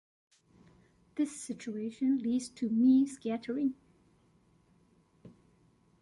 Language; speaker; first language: English; non-native, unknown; Chinese